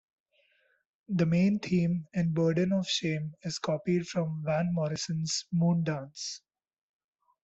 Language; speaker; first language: English; non-native, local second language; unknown